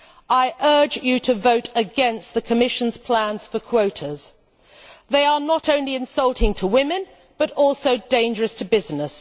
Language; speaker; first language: English; native; English